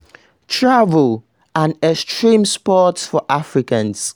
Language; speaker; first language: English; non-native, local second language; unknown